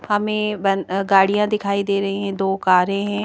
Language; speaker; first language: Hindi; native; Hindi